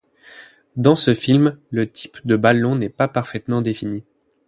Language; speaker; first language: French; native; French